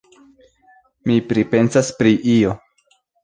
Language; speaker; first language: Esperanto; non-native, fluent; Spanish